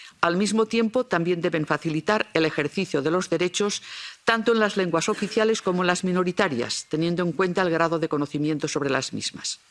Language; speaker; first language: Spanish; non-native, local second language; Catalan